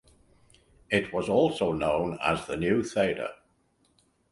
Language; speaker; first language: English; native; English